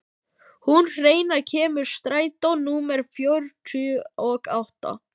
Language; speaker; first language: Icelandic; native; Icelandic